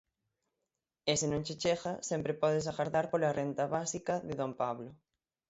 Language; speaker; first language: Galician; native; Galician